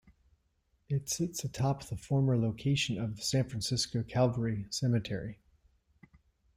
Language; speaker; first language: English; native; English